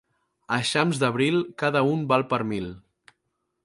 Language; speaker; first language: Catalan; native; Catalan